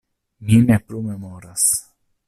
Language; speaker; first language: Esperanto; non-native, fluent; Italian